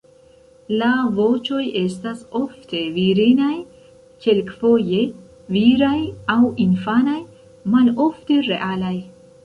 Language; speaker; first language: Esperanto; non-native, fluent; Central Kurdish